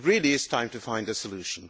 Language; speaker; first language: English; non-native, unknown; Hungarian